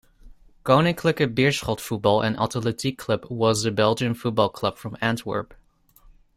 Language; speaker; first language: English; non-native, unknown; Dutch